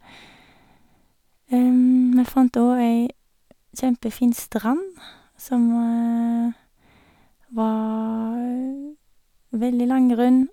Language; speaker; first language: Norwegian; native; Norwegian